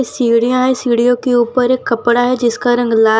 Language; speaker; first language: Hindi; non-native, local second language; Gujarati